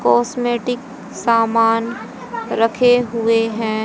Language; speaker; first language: Hindi; native; Hindi